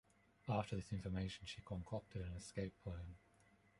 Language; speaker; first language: English; non-native, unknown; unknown